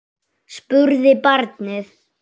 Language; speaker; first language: Icelandic; native; Icelandic